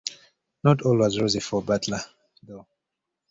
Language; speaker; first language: English; native; English